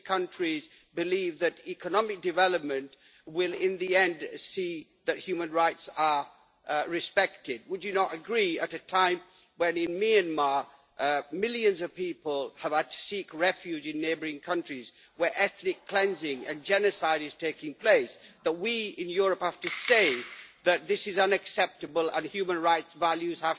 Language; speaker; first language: English; native; English